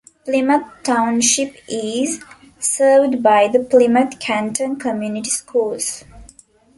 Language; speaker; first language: English; non-native, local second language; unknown